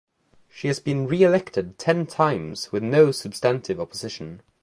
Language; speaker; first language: English; native; English